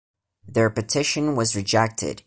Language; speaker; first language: English; non-native, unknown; Portuguese